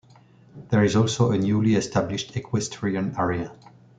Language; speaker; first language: English; non-native, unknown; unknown